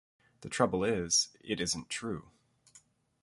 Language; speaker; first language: English; native; English